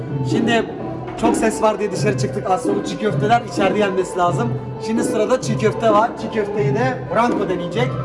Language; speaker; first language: Turkish; native; Turkish